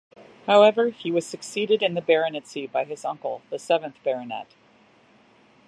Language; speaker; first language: English; native; English